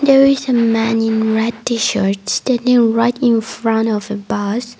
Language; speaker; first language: English; non-native, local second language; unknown